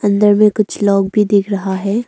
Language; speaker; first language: Hindi; early bilingual, other home language; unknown